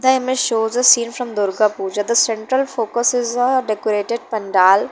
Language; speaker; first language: English; non-native, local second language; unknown